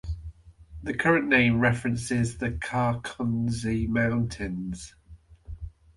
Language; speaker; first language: English; native; English